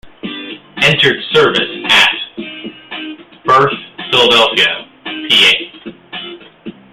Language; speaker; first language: English; native; English